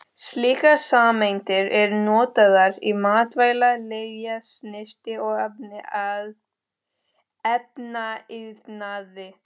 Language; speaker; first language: Icelandic; non-native, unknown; Spanish